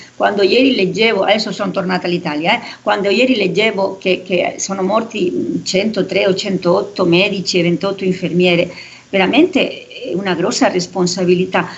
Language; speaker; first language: Italian; non-native, related language; Spanish